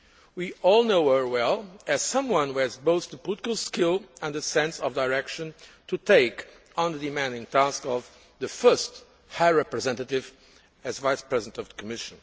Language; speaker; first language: English; non-native, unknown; Portuguese